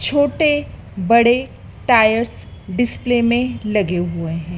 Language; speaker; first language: Hindi; native; Hindi